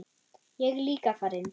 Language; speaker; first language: Icelandic; non-native, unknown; German